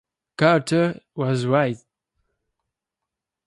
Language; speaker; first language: English; non-native, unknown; French